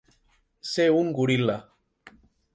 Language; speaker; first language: Catalan; native; Catalan